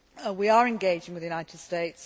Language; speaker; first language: English; native; English